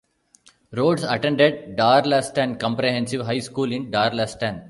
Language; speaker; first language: English; non-native, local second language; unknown